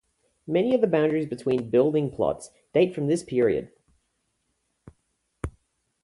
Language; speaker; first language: English; native; English